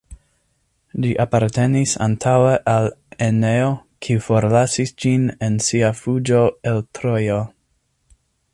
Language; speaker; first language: Esperanto; non-native, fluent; English